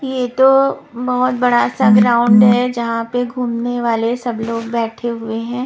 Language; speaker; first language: Hindi; non-native, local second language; Punjabi